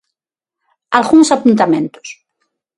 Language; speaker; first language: Galician; non-native, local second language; Spanish